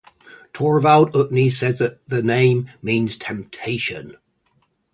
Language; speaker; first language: English; native; English